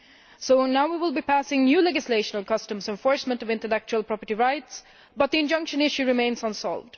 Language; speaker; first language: English; non-native, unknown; Swedish